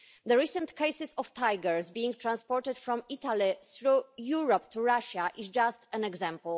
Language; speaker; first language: English; non-native, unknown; Polish